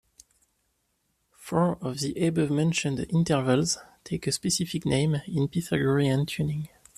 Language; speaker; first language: English; non-native, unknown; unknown